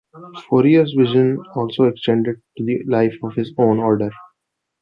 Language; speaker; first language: English; non-native, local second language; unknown